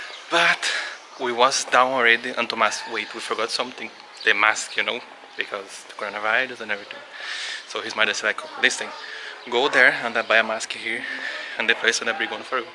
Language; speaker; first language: English; non-native, learner; Portuguese